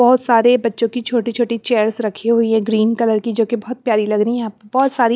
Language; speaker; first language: Hindi; non-native, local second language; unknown